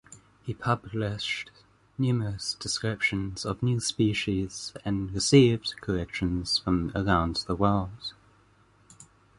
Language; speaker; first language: English; native; English